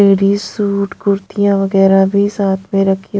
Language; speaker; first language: Hindi; non-native, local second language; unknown